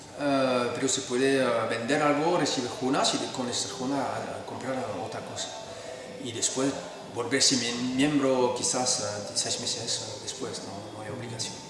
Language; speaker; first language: Spanish; non-native, fluent; French